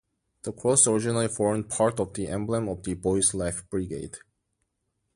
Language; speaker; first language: English; non-native, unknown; Korean